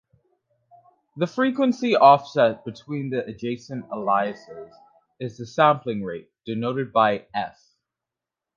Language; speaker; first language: English; native; English